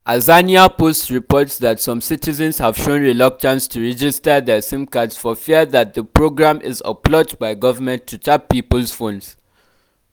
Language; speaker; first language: English; non-native, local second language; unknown